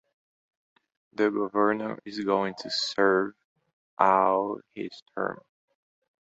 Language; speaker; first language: English; non-native, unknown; Portuguese